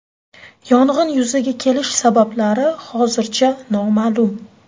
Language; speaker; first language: Uzbek; native; Uzbek